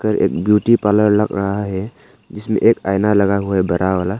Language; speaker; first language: Hindi; non-native, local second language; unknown